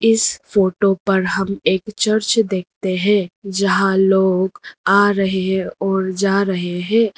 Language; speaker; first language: Hindi; non-native, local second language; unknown